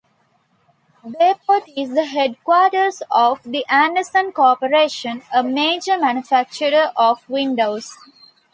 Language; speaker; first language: English; non-native, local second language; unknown